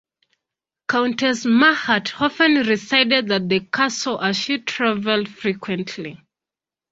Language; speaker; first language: English; non-native, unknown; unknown